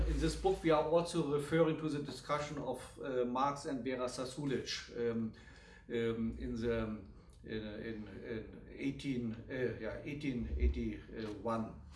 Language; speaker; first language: English; non-native, fluent; German